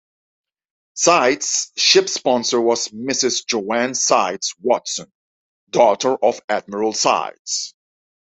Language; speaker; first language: English; non-native, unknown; Dutch